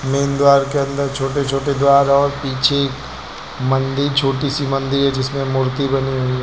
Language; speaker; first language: Hindi; native; Hindi